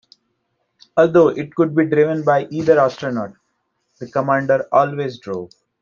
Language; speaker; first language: English; non-native, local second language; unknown